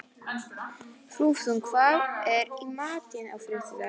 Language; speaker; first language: Icelandic; non-native, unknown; Polish